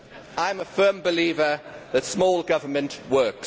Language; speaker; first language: English; native; English